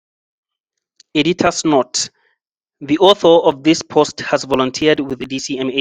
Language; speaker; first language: English; non-native, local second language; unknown